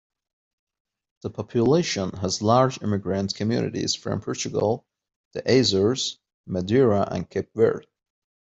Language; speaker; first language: English; non-native, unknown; Persian